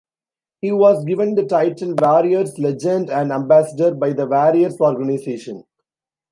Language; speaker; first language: English; non-native, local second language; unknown